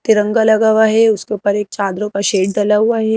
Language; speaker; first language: Hindi; native; Hindi